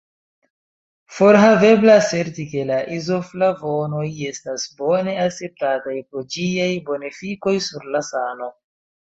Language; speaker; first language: Esperanto; non-native, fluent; Chinese